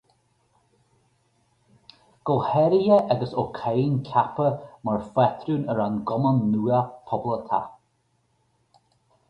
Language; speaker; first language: Irish; native; Irish